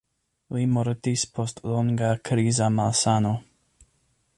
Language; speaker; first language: Esperanto; non-native, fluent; English